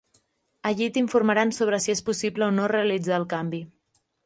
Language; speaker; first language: Catalan; native; Catalan